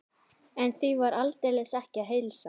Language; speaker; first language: Icelandic; native; Icelandic